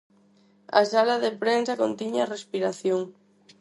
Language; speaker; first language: Galician; non-native, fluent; Spanish